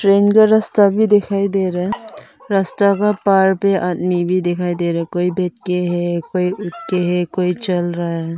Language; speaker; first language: Hindi; non-native, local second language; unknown